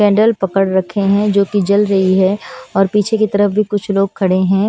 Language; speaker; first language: Hindi; non-native, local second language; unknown